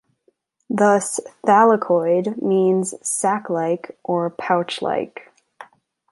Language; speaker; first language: English; native; English